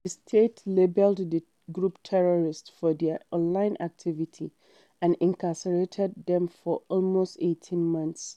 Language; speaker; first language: English; non-native, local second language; Hausa